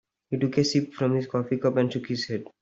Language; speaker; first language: English; non-native, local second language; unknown